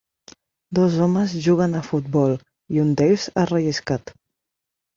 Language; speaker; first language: Catalan; non-native, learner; Spanish